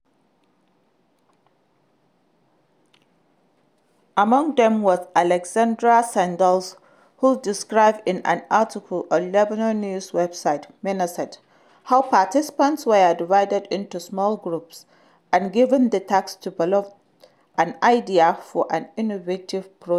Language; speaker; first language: English; non-native, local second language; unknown